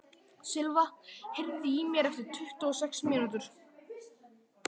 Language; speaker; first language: Icelandic; native; Icelandic